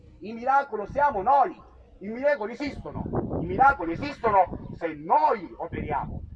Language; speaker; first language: Italian; native; Italian